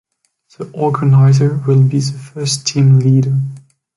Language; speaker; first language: English; non-native, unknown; French